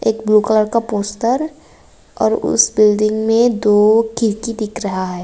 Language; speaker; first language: Hindi; non-native, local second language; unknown